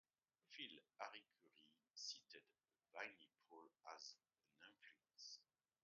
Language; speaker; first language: English; non-native, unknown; French